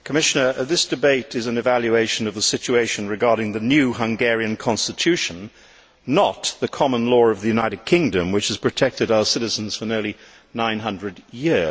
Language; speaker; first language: English; native; English